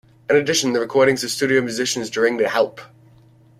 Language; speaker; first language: English; native; English